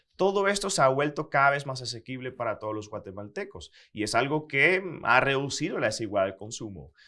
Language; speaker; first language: Spanish; non-native, fluent; Dutch